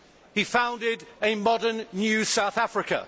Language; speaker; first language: English; native; English